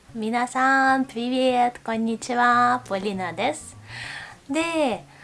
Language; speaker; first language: Japanese; non-native, fluent; Russian